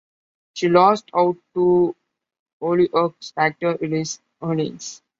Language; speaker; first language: English; non-native, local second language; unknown